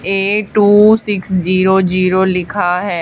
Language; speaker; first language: Hindi; native; Hindi